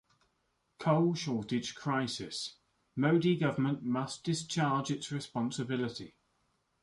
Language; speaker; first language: English; native; English